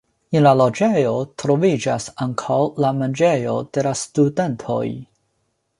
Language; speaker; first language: Esperanto; non-native, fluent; Chinese